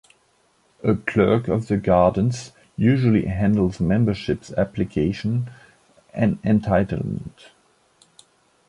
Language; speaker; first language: English; non-native, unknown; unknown